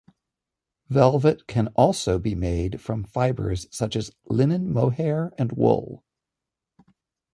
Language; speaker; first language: English; native; English